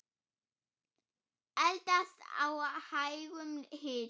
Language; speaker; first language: Icelandic; non-native, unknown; German